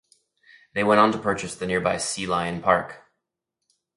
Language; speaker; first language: English; native; English